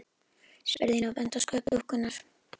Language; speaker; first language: Icelandic; native; Icelandic